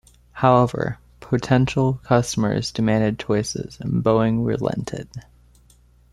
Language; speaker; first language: English; native; English